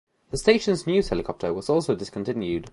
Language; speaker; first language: English; native; English